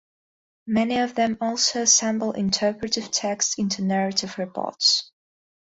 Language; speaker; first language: English; non-native, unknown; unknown